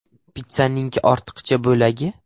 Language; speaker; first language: Uzbek; non-native, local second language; Russian